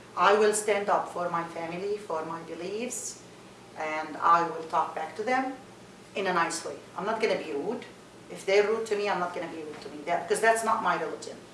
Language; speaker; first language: English; non-native, fluent; Arabic